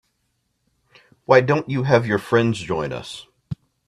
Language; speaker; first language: English; native; English